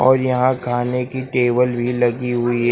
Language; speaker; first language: Hindi; native; Hindi